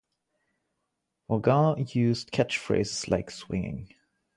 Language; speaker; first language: English; non-native, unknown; German